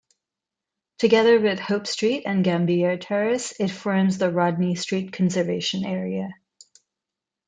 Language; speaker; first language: English; non-native, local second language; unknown